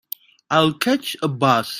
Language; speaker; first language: English; non-native, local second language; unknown